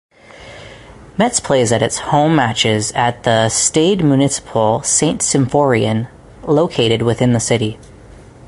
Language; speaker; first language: English; native; English